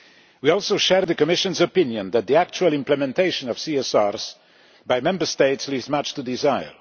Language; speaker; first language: English; non-native, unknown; Polish